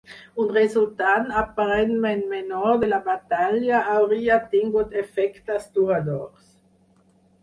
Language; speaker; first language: Catalan; non-native, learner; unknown